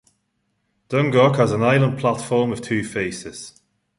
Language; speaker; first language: English; non-native, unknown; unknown